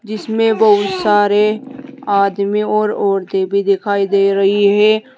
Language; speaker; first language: Hindi; native; Hindi